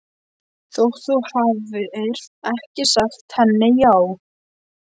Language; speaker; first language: Icelandic; non-native, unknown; Polish